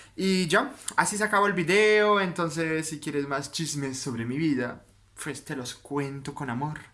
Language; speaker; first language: Spanish; non-native, fluent; French